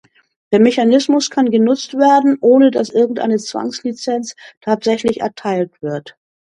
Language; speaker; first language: German; native; German